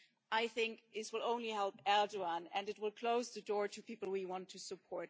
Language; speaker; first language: English; non-native, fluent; German